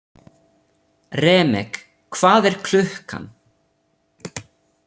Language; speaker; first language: Icelandic; non-native, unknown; Italian